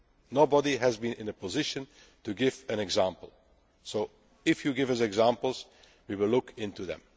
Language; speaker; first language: English; non-native, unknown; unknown